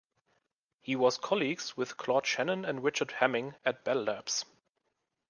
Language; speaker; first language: English; non-native, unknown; German